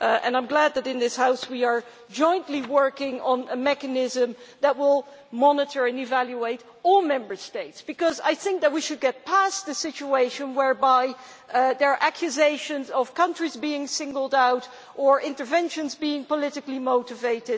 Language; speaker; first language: English; non-native, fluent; Dutch